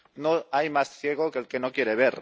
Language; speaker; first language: Spanish; non-native, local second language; Catalan